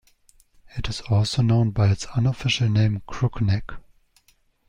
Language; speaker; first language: English; non-native, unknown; German